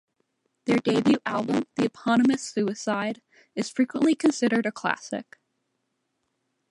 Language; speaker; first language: English; native; English